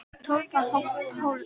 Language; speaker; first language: Icelandic; native; Icelandic